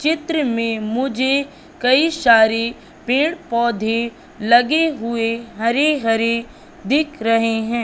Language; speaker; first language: Hindi; native; Hindi